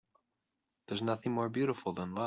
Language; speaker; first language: English; native; English